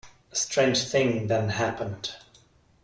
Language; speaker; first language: English; non-native, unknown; German